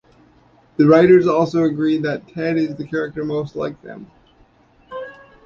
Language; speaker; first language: English; native; English